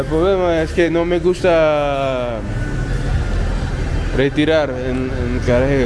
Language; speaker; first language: Spanish; non-native, learner; English